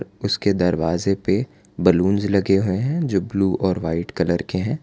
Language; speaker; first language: Hindi; non-native, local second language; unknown